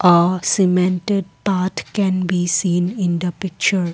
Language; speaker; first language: English; non-native, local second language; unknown